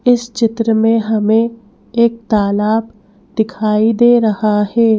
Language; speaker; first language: Hindi; native; Hindi